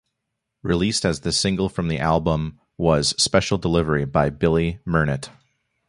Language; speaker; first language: English; native; English